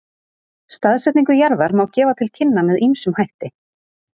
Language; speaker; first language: Icelandic; native; Icelandic